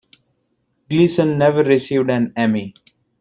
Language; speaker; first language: English; non-native, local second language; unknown